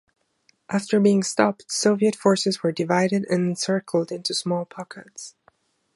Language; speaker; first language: English; non-native, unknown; German